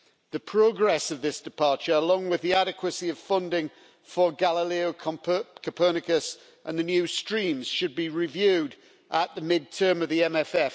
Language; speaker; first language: English; native; English